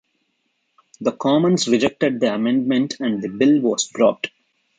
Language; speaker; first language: English; non-native, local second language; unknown